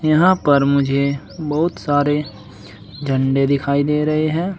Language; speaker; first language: Hindi; native; Hindi